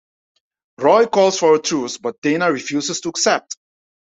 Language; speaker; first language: English; non-native, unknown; Dutch